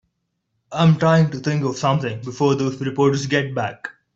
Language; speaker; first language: English; non-native, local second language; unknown